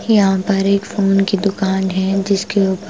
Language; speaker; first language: Hindi; non-native, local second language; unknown